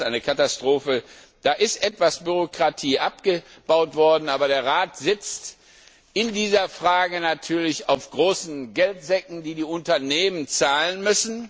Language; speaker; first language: German; non-native, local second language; Luxembourgish